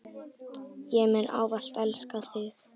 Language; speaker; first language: Icelandic; native; Icelandic